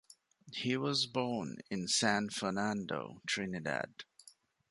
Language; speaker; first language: English; non-native, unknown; Divehi